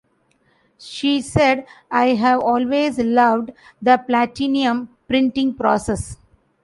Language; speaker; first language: English; non-native, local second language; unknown